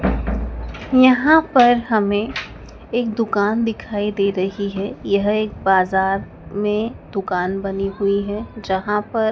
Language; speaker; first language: Hindi; native; Hindi